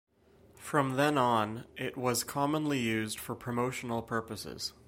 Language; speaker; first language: English; native; English